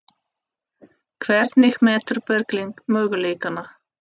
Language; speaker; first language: Icelandic; non-native, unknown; Russian